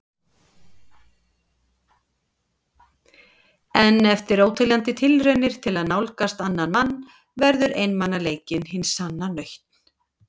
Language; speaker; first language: Icelandic; native; Icelandic